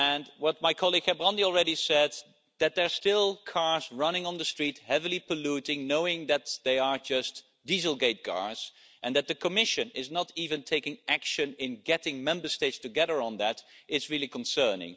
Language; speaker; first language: English; non-native, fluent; Dutch